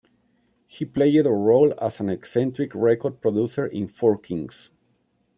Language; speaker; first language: English; non-native, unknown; Spanish